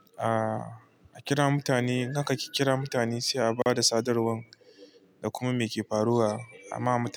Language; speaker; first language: Hausa; non-native, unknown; Igbo